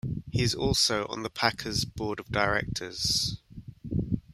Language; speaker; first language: English; native; English